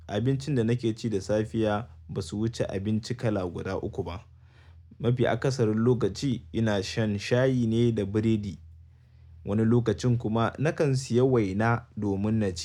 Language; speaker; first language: Hausa; native; Hausa